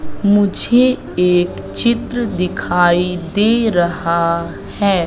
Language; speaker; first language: Hindi; native; Hindi